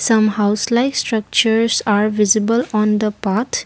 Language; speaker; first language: English; non-native, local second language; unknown